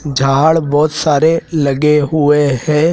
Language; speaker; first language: Hindi; native; Hindi